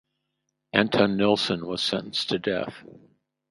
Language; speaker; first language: English; native; English